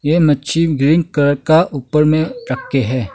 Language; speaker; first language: Hindi; non-native, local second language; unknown